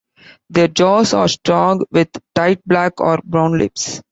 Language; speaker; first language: English; non-native, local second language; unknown